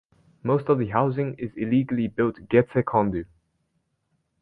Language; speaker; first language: English; native; English